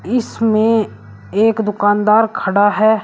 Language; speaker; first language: Hindi; native; Hindi